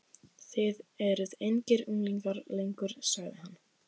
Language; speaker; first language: Icelandic; native; Icelandic